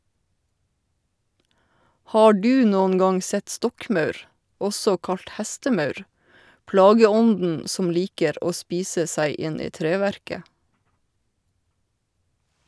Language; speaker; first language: Norwegian; native; Norwegian